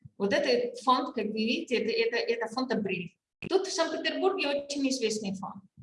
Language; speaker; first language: Russian; non-native, fluent; Spanish